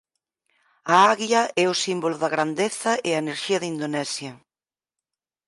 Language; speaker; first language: Galician; native; Galician